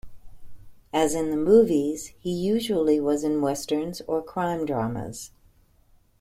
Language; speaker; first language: English; native; English